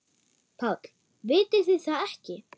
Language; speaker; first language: Icelandic; non-native, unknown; German